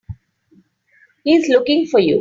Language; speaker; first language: English; non-native, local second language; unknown